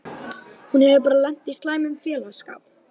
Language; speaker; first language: Icelandic; native; Icelandic